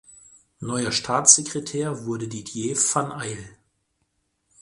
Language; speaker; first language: German; native; German